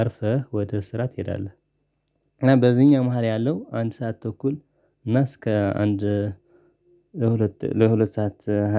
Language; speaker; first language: Amharic; non-native, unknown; Tigrinya